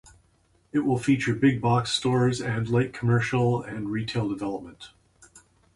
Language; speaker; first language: English; native; English